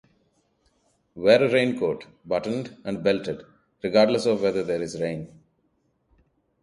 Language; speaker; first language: English; non-native, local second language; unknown